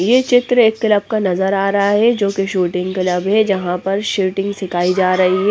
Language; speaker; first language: Hindi; non-native, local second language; Punjabi